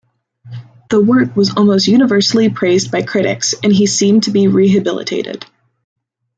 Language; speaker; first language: English; native; English